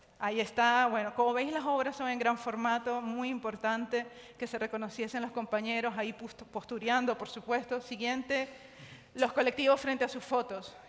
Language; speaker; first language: Spanish; native; Spanish